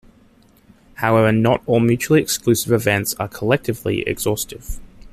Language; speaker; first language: English; native; English